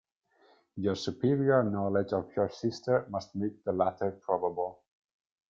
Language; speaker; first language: English; non-native, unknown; Italian